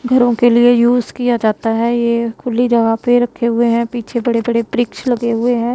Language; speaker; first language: Hindi; non-native, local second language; Punjabi